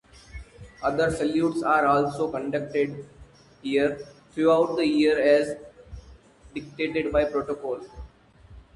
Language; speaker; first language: English; non-native, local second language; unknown